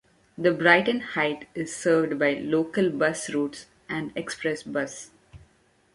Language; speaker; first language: English; non-native, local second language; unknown